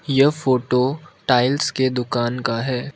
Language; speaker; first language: Hindi; non-native, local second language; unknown